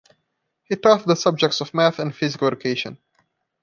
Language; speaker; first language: English; non-native, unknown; Portuguese